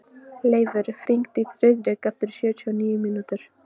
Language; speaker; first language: Icelandic; non-native, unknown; Polish